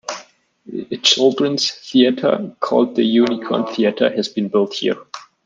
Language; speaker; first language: English; non-native, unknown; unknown